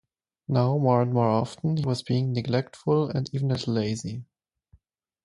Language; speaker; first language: English; non-native, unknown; German